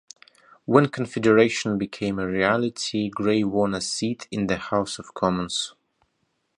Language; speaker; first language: English; non-native, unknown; Russian